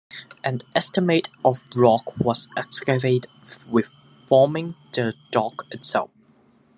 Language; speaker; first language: English; non-native, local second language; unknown